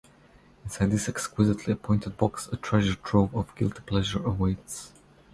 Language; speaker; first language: English; non-native, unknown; Croatian